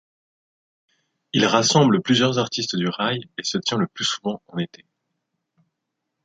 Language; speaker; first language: French; native; French